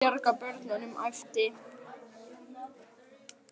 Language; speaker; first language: Icelandic; native; Icelandic